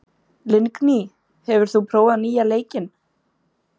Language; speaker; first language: Icelandic; native; Icelandic